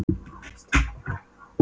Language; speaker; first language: Icelandic; non-native, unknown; Polish